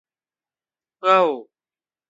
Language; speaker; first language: English; native; English